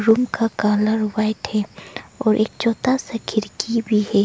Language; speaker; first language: Hindi; non-native, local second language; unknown